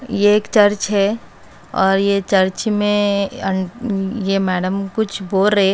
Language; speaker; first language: Hindi; native; Hindi